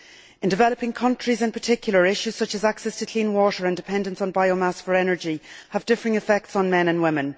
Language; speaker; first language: English; native; English